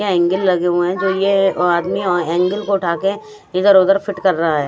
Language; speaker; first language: Hindi; non-native, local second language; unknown